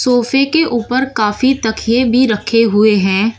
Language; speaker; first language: Hindi; native; Hindi